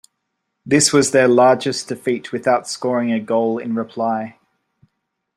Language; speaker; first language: English; native; English